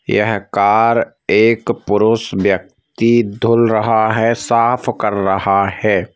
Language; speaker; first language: Hindi; native; Hindi